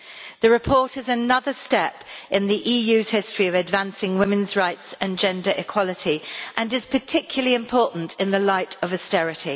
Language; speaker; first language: English; native; English